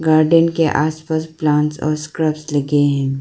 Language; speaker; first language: Hindi; non-native, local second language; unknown